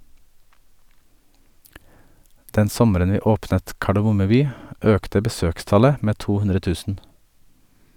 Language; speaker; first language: Norwegian; native; Norwegian